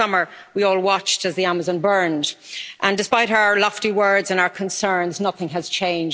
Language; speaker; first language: English; native; English